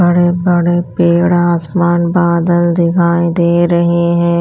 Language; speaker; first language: Hindi; non-native, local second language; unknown